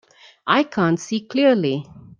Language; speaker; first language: English; non-native, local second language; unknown